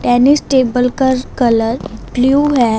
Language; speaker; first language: Hindi; non-native, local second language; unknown